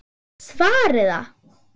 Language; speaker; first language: Icelandic; non-native, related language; Swedish